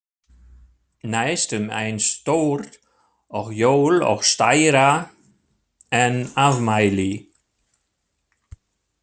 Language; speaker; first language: Icelandic; non-native, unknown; German